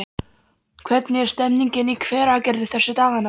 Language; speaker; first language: Icelandic; non-native, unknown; Polish